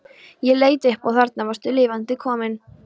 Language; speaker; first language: Icelandic; non-native, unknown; Polish